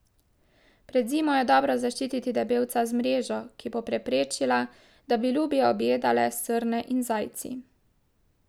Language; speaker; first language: Slovenian; native; Slovenian